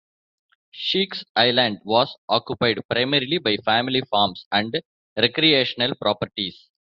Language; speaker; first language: English; non-native, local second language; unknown